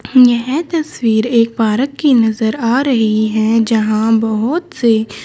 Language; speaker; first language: Hindi; native; Hindi